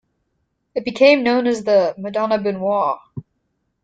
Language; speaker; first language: English; native; English